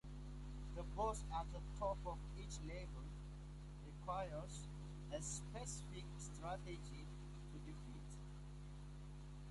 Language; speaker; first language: English; native; English